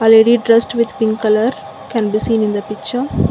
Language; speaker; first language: English; non-native, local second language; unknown